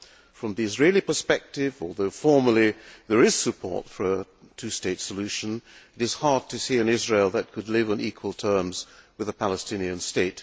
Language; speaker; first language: English; non-native, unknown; Hungarian